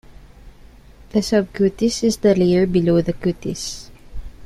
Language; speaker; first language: English; non-native, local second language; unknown